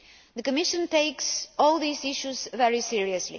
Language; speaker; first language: English; non-native, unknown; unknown